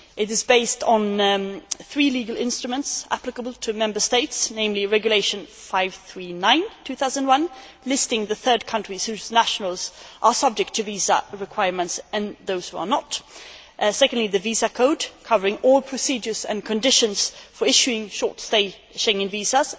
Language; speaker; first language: English; non-native, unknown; Swedish